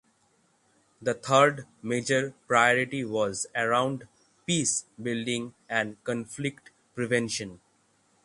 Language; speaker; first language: English; non-native, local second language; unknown